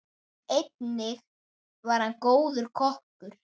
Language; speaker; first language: Icelandic; native; Icelandic